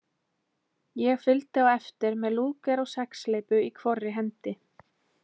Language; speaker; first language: Icelandic; native; Icelandic